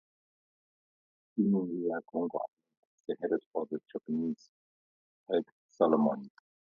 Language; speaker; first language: English; non-native, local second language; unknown